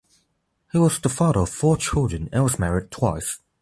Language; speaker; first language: English; non-native, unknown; Chinese